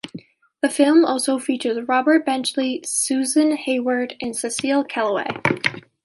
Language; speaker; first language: English; native; English